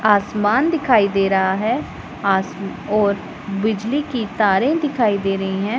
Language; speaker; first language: Hindi; non-native, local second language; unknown